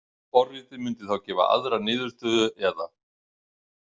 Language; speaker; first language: Icelandic; native; Icelandic